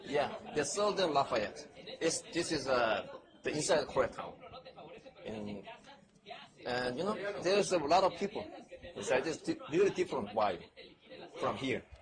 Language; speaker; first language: English; non-native, learner; Korean